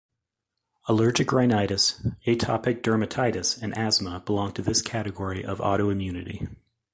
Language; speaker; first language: English; native; English